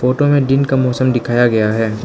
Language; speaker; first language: Hindi; non-native, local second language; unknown